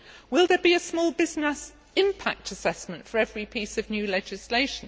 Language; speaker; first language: English; native; English